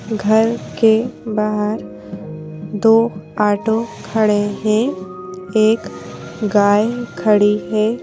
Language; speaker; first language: Hindi; native; Hindi